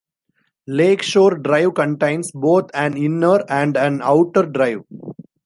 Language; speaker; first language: English; non-native, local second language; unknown